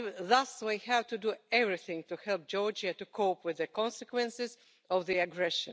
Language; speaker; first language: English; non-native, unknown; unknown